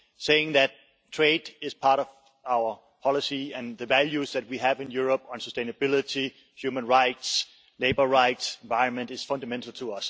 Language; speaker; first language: English; non-native, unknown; Danish